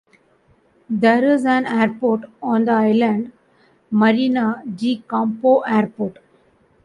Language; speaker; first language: English; non-native, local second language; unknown